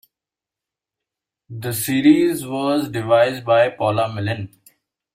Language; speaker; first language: English; non-native, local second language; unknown